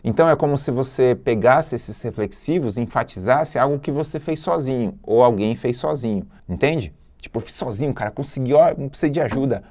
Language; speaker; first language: Portuguese; native; Portuguese